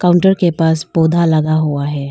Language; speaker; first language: Hindi; non-native, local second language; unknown